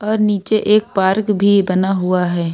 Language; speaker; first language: Hindi; native; Hindi